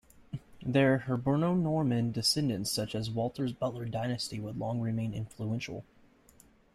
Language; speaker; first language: English; native; English